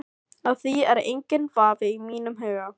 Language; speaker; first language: Icelandic; non-native, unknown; Filipino